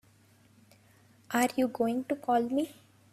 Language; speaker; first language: English; non-native, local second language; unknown